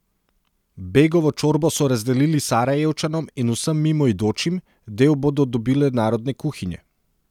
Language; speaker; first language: Slovenian; non-native, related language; Serbian